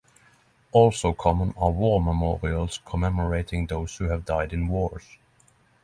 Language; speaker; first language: English; non-native, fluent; Norwegian